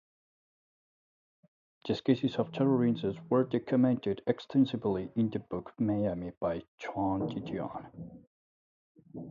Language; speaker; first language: English; native; English